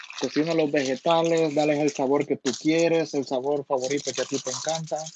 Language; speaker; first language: Spanish; native; Spanish